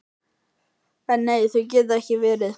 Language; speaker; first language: Icelandic; native; Icelandic